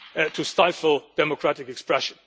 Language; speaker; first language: English; non-native, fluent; Luxembourgish